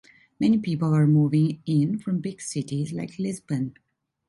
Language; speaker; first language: English; non-native, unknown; Italian